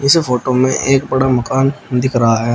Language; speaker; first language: Hindi; native; Hindi